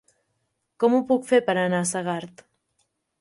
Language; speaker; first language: Catalan; native; Catalan